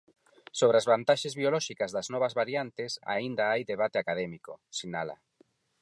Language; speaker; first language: Galician; non-native, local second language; Spanish